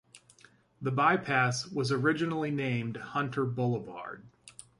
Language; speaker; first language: English; native; English